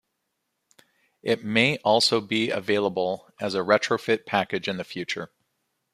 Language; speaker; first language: English; native; English